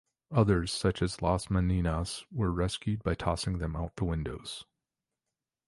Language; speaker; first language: English; native; English